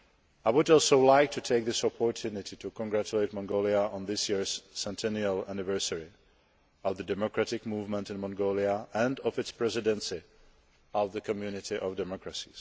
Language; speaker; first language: English; non-native, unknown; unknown